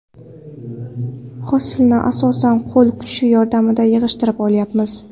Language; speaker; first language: Uzbek; non-native, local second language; Kara-Kalpak